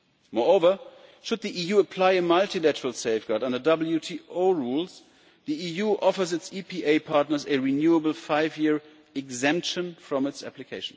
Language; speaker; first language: English; non-native, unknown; German